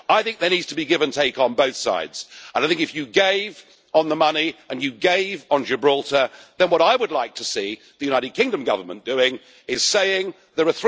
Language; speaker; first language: English; native; English